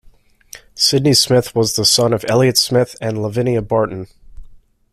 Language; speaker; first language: English; native; English